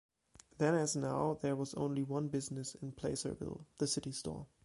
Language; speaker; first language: English; non-native, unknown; German